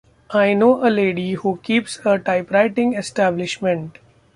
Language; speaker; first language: English; non-native, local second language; Marathi